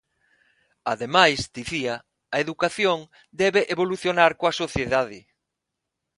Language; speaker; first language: Galician; non-native, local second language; Spanish